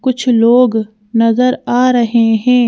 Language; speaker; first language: Hindi; native; Hindi